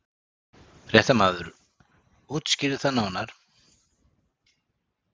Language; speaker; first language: Icelandic; native; Icelandic